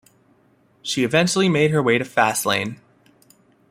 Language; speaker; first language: English; native; English